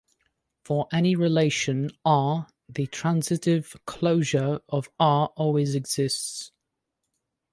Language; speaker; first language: English; native; English